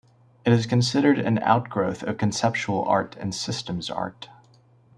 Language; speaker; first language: English; native; English